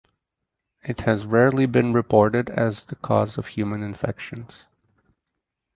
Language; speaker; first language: English; native; English